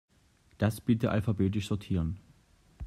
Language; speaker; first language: German; native; German